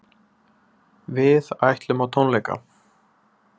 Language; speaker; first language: Icelandic; native; Icelandic